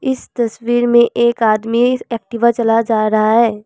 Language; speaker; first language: Hindi; non-native, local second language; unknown